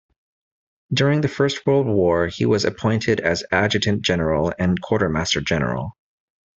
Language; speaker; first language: English; native; English